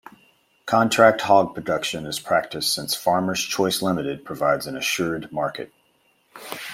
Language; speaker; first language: English; native; English